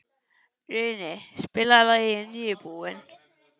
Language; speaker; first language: Icelandic; non-native, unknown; English